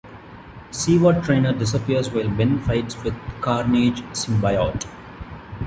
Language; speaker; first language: English; non-native, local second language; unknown